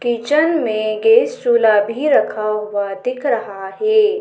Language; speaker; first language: Hindi; native; Hindi